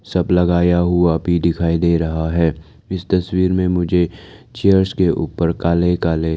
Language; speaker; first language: Hindi; non-native, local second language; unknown